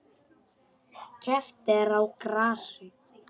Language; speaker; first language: Icelandic; non-native, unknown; Polish